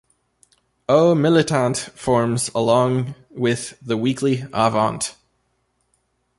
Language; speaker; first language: English; native; English